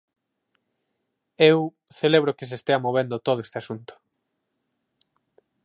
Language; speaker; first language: Galician; native; Galician